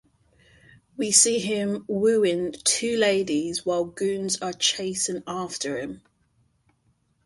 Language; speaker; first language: English; non-native, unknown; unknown